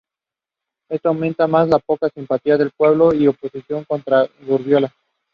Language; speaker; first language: English; non-native, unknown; Spanish